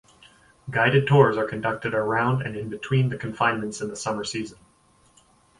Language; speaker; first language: English; native; English